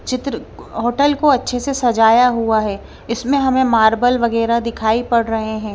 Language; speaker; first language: Hindi; non-native, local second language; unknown